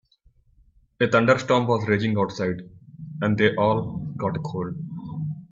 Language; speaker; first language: English; non-native, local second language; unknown